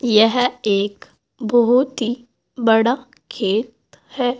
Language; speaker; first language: Hindi; native; Hindi